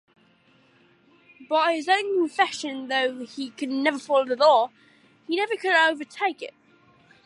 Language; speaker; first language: English; native; English